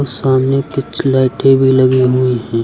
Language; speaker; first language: Hindi; native; Hindi